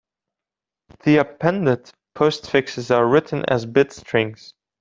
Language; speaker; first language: English; non-native, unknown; Dutch